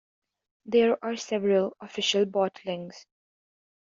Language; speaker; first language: English; native; English